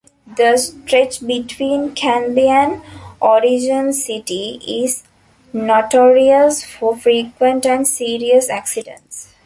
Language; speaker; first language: English; non-native, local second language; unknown